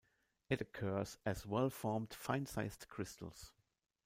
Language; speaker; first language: English; non-native, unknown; German